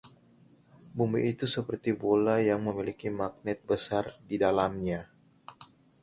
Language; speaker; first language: Indonesian; native; Indonesian